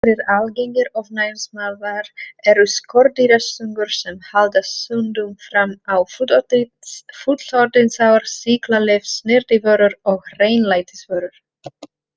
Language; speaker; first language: Icelandic; non-native, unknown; Czech